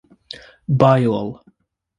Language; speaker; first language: English; native; English